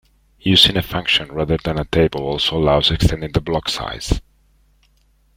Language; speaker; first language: English; non-native, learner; Spanish